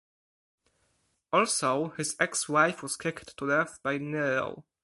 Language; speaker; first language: English; non-native, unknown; Polish